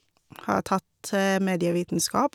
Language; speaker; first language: Norwegian; non-native, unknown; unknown